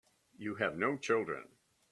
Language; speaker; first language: English; native; English